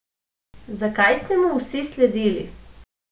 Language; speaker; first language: Slovenian; non-native, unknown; Macedonian